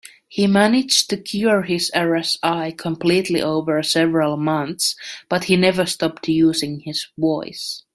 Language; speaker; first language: English; native; English